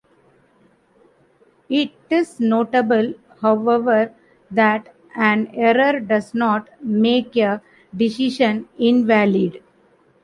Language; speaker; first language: English; non-native, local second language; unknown